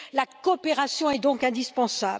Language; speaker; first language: French; native; French